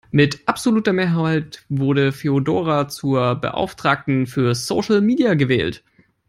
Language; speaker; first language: English; non-native, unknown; German